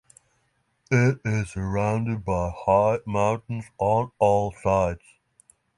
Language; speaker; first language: English; non-native, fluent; Norwegian